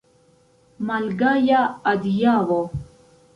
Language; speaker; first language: Esperanto; non-native, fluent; Central Kurdish